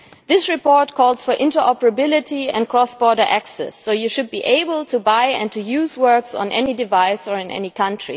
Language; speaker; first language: English; non-native, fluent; German